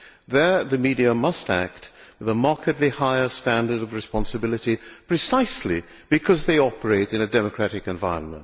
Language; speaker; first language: English; non-native, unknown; Hungarian